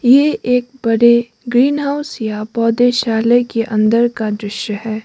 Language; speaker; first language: Hindi; non-native, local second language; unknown